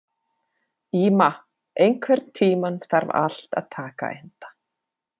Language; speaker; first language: Icelandic; non-native, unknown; Finnish